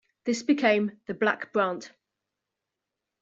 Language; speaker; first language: English; native; English